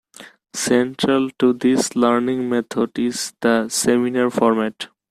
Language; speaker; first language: English; non-native, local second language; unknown